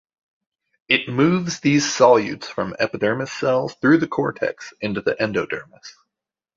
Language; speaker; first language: English; native; English